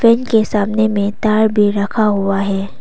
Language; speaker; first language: Hindi; non-native, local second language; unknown